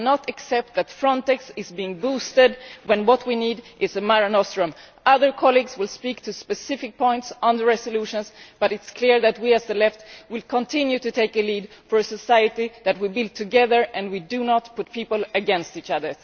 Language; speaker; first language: English; non-native, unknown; Swedish